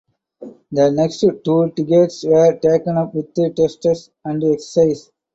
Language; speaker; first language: English; non-native, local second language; Tamil